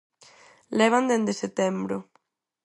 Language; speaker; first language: Galician; non-native, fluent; Spanish